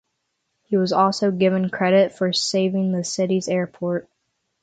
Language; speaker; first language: English; native; English